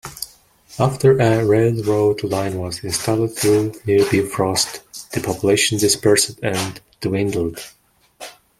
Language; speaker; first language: English; non-native, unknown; Mongolian